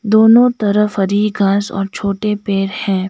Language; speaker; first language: Hindi; non-native, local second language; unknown